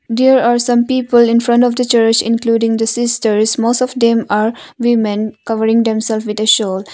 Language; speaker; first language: English; non-native, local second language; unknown